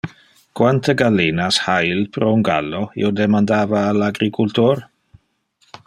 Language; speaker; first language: Interlingua; non-native, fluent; Dutch